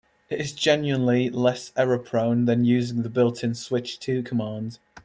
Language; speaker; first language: English; native; English